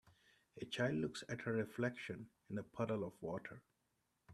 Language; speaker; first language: English; non-native, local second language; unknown